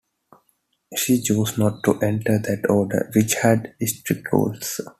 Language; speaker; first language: English; non-native, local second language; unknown